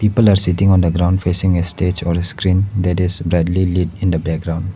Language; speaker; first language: English; non-native, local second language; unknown